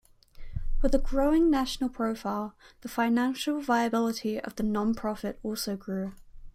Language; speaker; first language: English; native; English